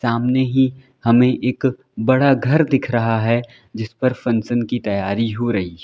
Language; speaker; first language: Hindi; native; Hindi